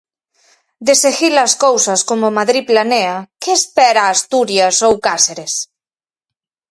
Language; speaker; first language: Galician; native; Galician